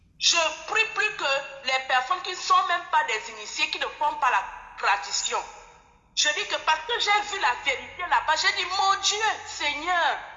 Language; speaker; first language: French; non-native, local second language; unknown